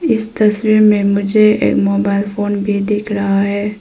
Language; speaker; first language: Hindi; early bilingual, other home language; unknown